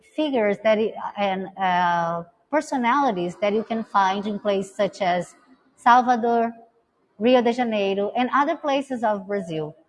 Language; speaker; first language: English; non-native, fluent; Portuguese